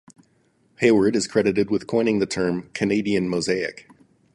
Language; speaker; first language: English; native; English